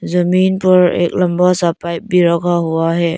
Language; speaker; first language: Hindi; non-native, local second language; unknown